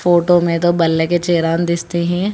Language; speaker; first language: Hindi; non-native, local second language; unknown